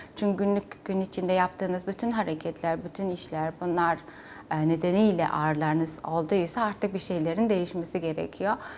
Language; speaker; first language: Turkish; non-native, fluent; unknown